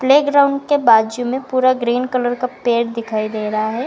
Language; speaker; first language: Hindi; non-native, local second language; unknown